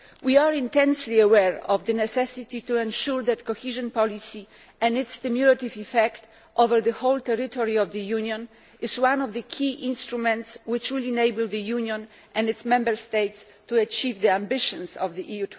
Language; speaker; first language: English; non-native, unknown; Polish